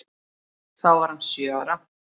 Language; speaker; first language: Icelandic; native; Icelandic